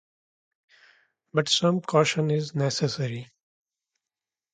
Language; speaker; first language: English; non-native, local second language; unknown